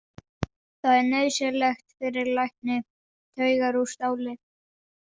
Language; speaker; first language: Icelandic; non-native, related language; Danish